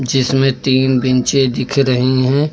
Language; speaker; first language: Hindi; native; Hindi